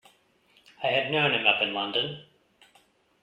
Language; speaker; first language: English; native; English